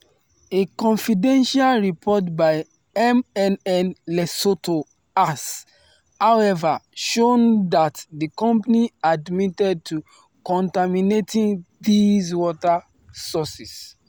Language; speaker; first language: English; non-native, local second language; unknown